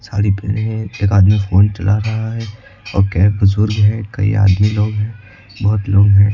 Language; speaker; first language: Hindi; native; Hindi